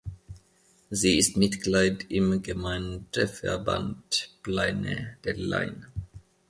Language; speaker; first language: German; non-native, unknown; Finnish